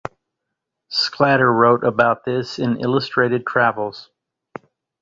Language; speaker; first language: English; native; English